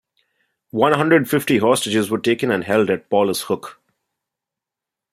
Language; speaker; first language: English; non-native, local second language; Bangla